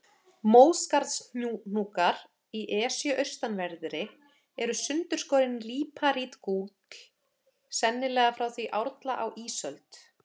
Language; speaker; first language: Icelandic; native; Icelandic